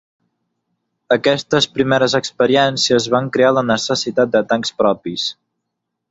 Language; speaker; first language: Catalan; non-native, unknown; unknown